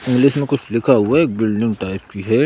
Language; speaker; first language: Hindi; native; Hindi